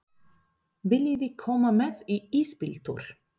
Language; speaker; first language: Icelandic; non-native, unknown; Spanish